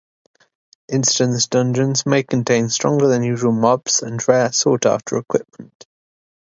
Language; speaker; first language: English; native; English